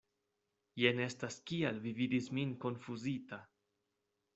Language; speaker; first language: Esperanto; non-native, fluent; Spanish